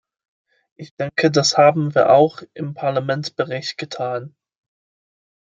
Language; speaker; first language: German; non-native, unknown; English